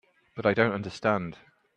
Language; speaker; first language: English; native; English